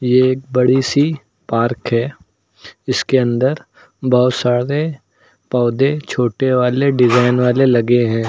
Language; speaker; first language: Hindi; native; Hindi